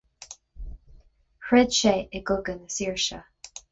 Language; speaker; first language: Irish; non-native, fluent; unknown